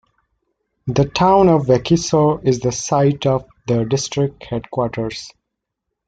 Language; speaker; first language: English; native; English